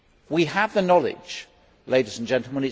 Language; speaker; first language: English; native; English